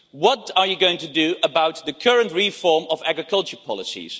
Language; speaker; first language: English; non-native, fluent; Dutch